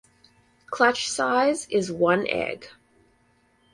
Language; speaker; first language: English; native; English